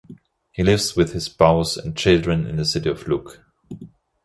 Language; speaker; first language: English; non-native, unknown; German